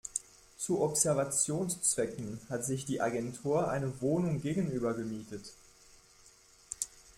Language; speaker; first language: German; non-native, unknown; French